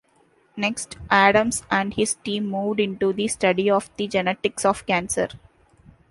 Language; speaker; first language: English; non-native, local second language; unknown